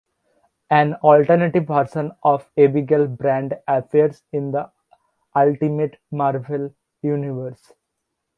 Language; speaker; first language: English; non-native, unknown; Bangla